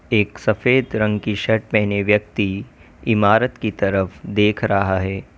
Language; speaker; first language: Hindi; native; Hindi